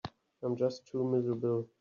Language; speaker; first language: English; native; English